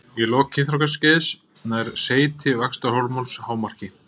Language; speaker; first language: Icelandic; native; Icelandic